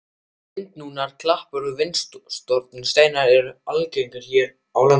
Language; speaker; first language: Icelandic; non-native, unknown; German